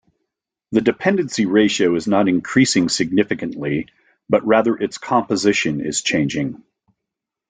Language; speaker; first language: English; native; English